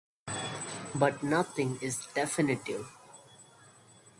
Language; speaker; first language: English; native; English